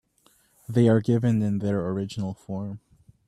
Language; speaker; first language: English; native; English